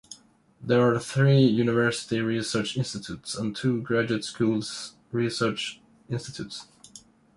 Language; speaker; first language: English; non-native, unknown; Swedish